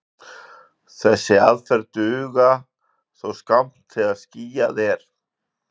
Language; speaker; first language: Icelandic; native; Icelandic